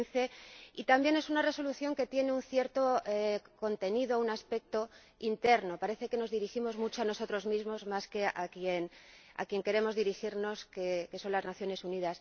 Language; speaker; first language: Spanish; native; Spanish